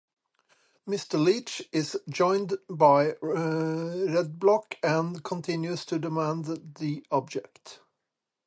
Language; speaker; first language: English; native; English